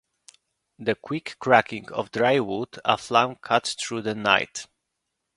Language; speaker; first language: English; non-native, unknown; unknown